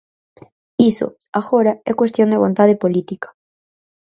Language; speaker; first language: Galician; native; Galician